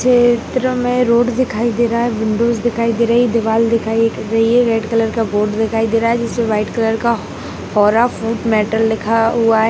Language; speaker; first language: Hindi; non-native, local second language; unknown